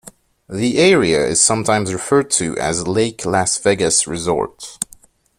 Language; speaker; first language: English; non-native, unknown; French